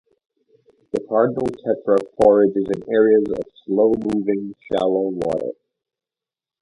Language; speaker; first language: English; native; English